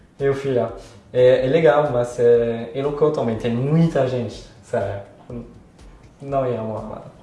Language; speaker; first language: Portuguese; non-native, fluent; French